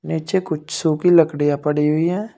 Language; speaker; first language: Hindi; native; Hindi